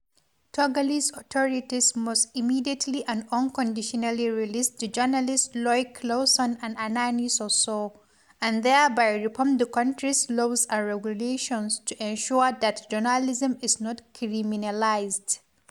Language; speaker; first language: English; non-native, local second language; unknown